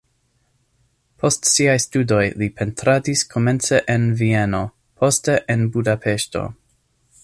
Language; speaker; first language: Esperanto; non-native, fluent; English